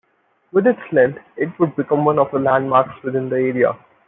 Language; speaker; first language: English; non-native, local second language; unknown